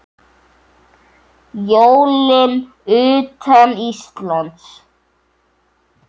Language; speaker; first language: Icelandic; native; Icelandic